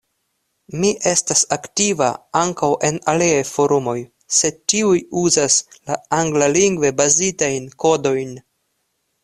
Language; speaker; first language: Esperanto; non-native, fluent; Russian